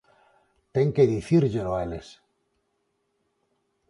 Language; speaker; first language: Galician; non-native, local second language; Spanish